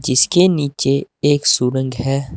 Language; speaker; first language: Hindi; native; Hindi